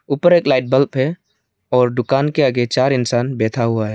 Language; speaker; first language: Hindi; non-native, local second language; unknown